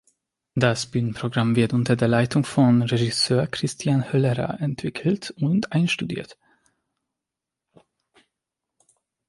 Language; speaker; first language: German; non-native, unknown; Hungarian